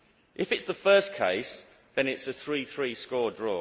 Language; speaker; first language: English; native; English